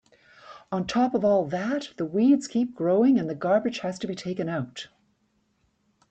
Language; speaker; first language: English; native; English